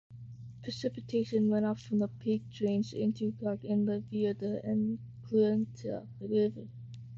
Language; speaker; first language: English; native; English